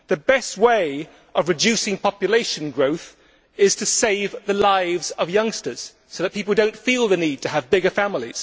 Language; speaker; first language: English; native; English